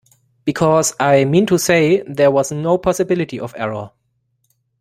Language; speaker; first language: English; non-native, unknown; German